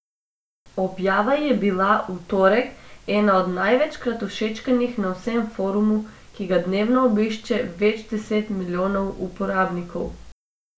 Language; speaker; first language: Slovenian; non-native, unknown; Macedonian